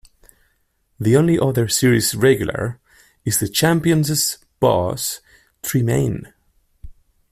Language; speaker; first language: English; non-native, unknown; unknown